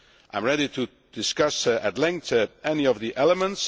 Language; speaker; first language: English; non-native, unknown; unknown